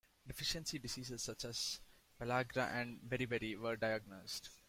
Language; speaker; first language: English; non-native, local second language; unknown